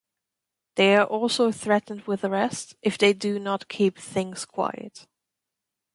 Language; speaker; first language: English; non-native, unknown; German